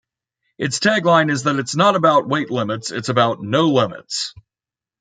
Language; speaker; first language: English; native; English